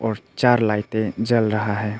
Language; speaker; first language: Hindi; non-native, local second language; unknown